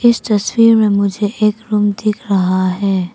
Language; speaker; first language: Hindi; non-native, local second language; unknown